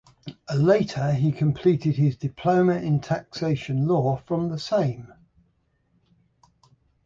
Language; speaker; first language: English; native; English